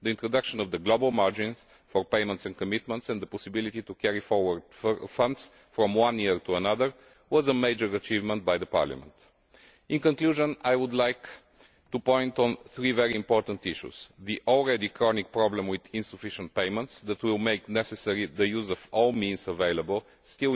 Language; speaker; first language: English; non-native, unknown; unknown